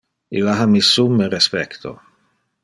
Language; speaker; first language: Interlingua; non-native, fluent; Dutch